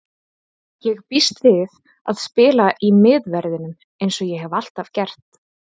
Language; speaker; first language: Icelandic; native; Icelandic